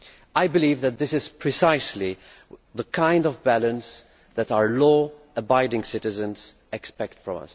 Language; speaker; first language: English; non-native, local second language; Maltese